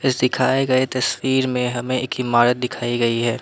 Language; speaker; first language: Hindi; non-native, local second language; Assamese